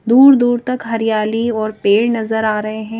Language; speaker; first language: Hindi; native; Hindi